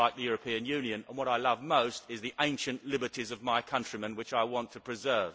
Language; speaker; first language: English; native; English